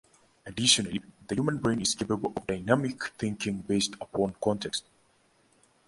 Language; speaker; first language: English; non-native, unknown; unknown